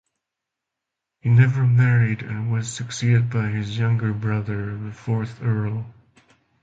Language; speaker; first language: English; non-native, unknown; Finnish